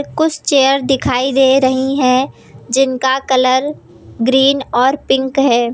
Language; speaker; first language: Hindi; native; Hindi